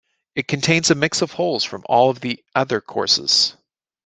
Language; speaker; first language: English; native; English